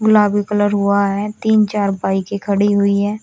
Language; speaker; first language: Hindi; native; Hindi